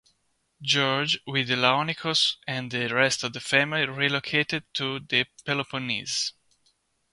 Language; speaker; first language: English; non-native, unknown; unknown